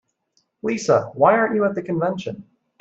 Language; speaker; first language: English; native; English